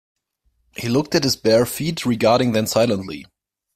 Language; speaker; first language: English; non-native, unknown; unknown